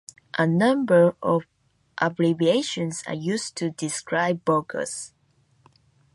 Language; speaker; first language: English; non-native, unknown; Japanese